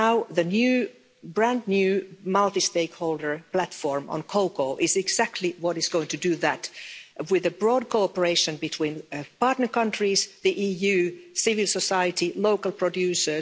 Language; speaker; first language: English; non-native, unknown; Finnish